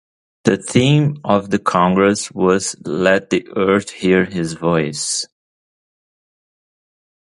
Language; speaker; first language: English; native; English